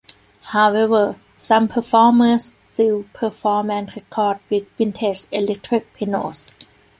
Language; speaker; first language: English; non-native, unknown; Thai